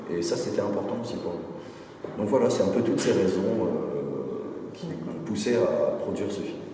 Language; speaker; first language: French; non-native, local second language; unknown